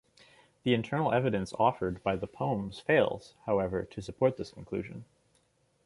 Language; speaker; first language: English; native; English